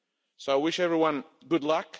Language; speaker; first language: English; non-native, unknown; Lithuanian